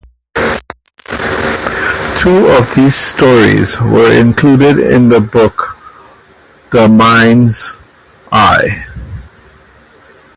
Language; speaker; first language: English; native; English